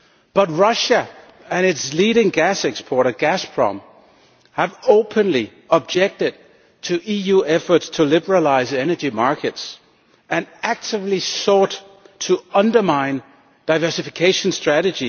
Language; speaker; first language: English; non-native, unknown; Danish